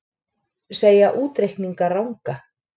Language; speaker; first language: Icelandic; native; Icelandic